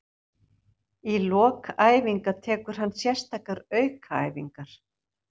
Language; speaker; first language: Icelandic; native; Icelandic